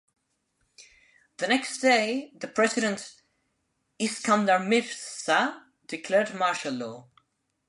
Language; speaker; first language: English; non-native, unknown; Spanish